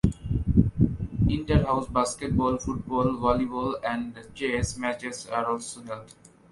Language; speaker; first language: English; non-native, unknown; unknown